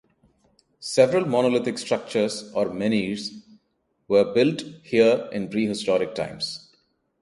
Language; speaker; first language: English; non-native, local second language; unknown